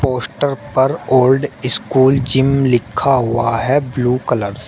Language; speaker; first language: Hindi; native; Hindi